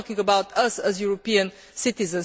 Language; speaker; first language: English; non-native, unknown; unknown